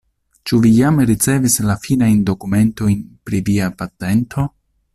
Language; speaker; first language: Esperanto; non-native, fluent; Italian